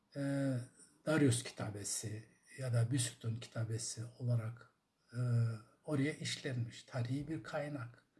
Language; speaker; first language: Turkish; non-native, local second language; Zaza